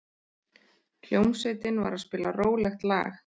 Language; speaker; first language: Icelandic; native; Icelandic